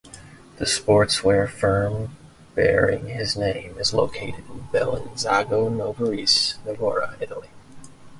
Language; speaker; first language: English; native; English